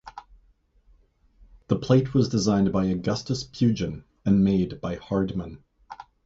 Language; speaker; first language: English; native; English